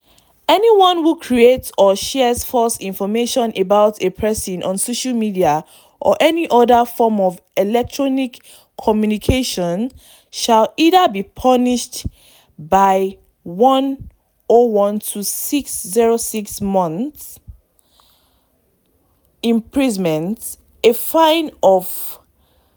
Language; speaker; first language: English; non-native, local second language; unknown